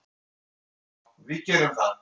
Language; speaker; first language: Icelandic; non-native, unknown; French